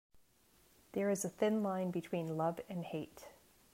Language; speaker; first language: English; native; English